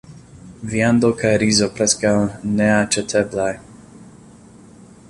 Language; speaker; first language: Esperanto; non-native, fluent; English